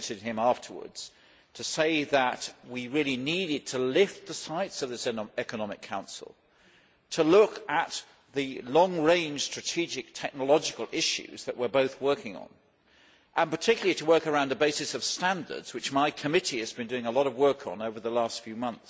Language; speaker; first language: English; native; English